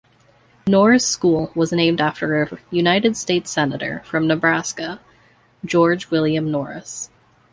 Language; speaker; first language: English; native; English